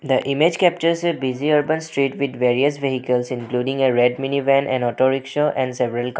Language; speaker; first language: English; non-native, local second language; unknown